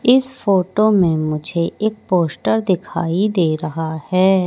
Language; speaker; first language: Hindi; native; Hindi